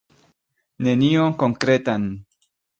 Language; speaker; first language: Esperanto; non-native, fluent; Spanish